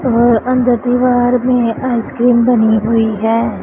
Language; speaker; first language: Hindi; non-native, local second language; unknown